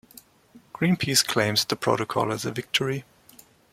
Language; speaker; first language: English; non-native, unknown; German